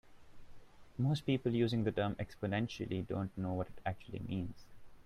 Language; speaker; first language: English; non-native, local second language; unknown